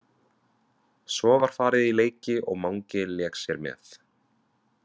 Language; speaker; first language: Icelandic; non-native, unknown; Vietnamese